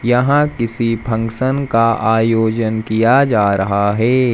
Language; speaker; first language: Hindi; native; Hindi